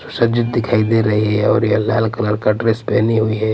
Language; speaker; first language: Hindi; non-native, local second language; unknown